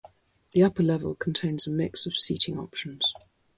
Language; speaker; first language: English; native; English